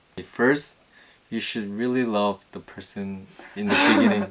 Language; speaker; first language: English; non-native, fluent; Korean